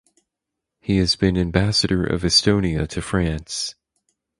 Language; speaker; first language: English; native; English